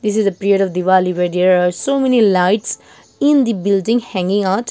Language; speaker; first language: English; non-native, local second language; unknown